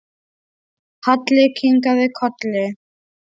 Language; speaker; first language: Icelandic; non-native, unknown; Polish